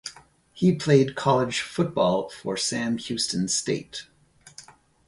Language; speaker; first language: English; native; English